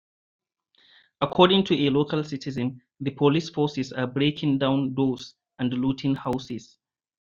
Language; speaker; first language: English; non-native, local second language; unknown